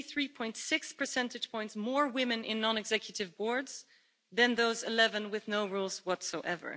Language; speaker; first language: English; non-native, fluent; Dutch